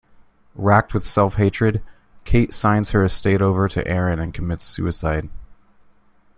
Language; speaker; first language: English; native; English